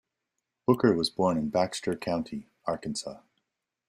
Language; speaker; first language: English; native; English